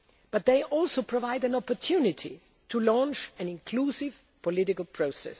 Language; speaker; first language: English; non-native, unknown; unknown